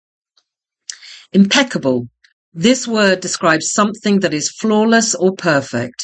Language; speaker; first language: English; native; English